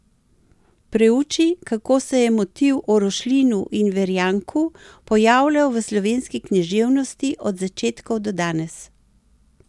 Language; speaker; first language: Slovenian; native; Slovenian